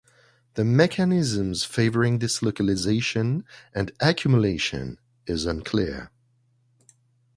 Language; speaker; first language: English; non-native, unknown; French